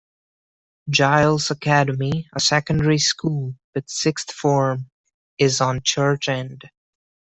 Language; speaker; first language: English; non-native, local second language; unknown